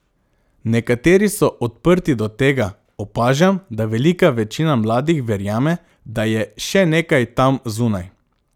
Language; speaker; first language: Slovenian; non-native, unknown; Macedonian